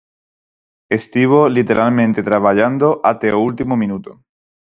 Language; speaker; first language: Galician; non-native, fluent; Spanish